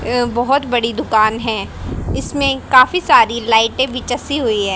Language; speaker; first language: Hindi; native; Hindi